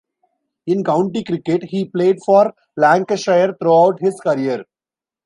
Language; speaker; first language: English; non-native, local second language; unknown